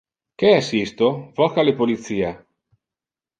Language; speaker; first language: Interlingua; non-native, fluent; Italian